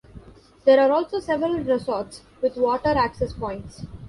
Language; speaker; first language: English; non-native, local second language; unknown